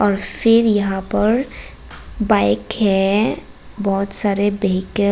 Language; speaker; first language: Hindi; non-native, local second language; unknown